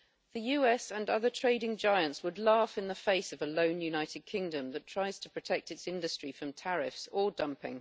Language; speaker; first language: English; native; English